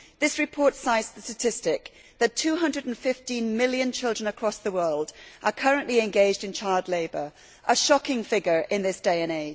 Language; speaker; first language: English; native; English